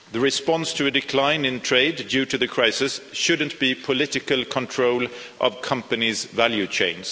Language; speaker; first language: English; non-native, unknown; Swedish